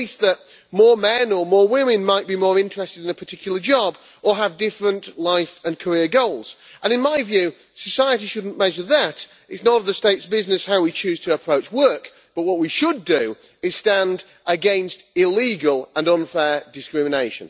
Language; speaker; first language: English; native; English